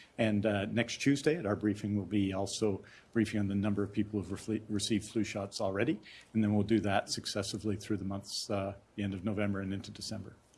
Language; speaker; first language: English; native; English